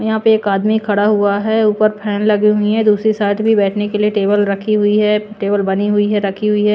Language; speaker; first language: Hindi; non-native, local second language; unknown